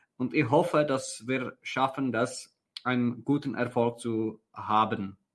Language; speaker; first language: German; non-native, related language; Czech